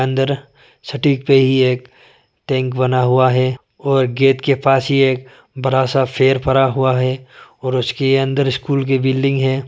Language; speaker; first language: Hindi; non-native, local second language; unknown